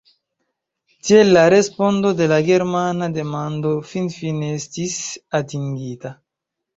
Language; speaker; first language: Esperanto; non-native, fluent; Chinese